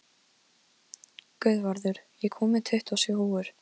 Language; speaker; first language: Icelandic; non-native, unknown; Polish